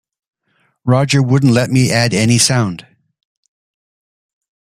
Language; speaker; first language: English; native; English